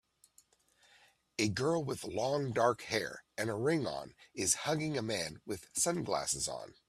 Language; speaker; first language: English; native; English